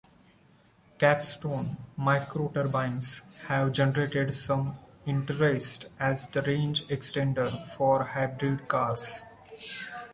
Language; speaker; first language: English; non-native, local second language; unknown